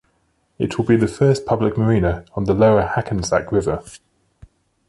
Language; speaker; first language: English; native; English